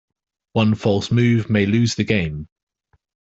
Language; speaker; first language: English; native; English